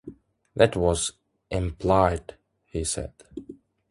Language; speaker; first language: English; non-native, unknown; Uzbek